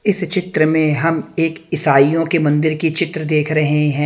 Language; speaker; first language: Hindi; native; Hindi